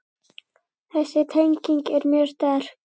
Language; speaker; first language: Icelandic; native; Icelandic